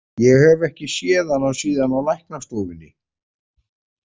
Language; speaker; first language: Icelandic; native; Icelandic